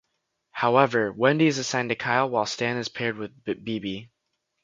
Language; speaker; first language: English; native; English